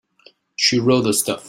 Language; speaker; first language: English; non-native, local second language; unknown